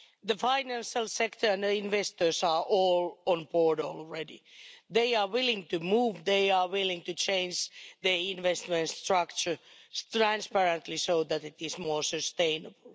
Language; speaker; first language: English; non-native, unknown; Finnish